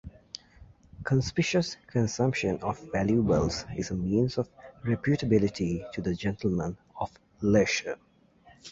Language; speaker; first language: English; native; English